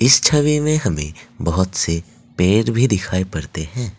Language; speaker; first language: Hindi; non-native, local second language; Assamese